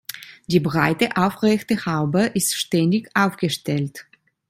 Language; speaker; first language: German; non-native, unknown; Italian